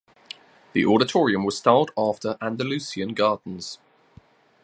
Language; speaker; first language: English; native; English